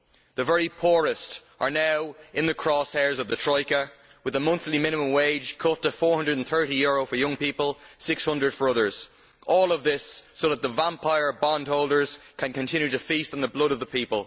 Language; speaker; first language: English; native; English